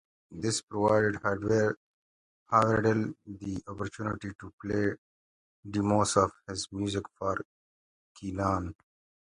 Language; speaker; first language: English; native; English